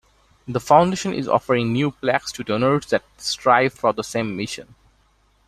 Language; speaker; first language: English; non-native, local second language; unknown